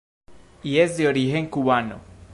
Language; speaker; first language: Spanish; native; Spanish